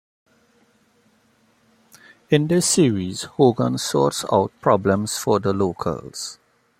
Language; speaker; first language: English; native; English